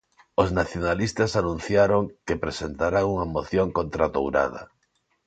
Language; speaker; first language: Galician; non-native, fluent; Spanish